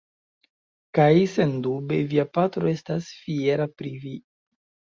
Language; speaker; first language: Esperanto; non-native, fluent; Chinese